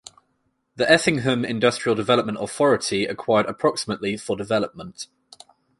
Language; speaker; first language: English; native; English